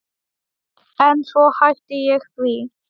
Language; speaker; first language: Icelandic; non-native, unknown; Polish